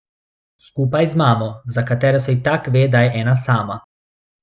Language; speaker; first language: Slovenian; non-native, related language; Bosnian